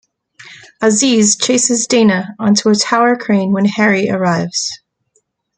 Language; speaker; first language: English; native; English